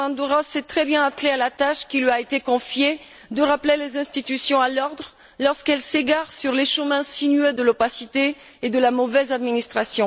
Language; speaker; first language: French; non-native, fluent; Bulgarian